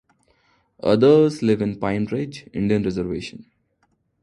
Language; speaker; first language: English; non-native, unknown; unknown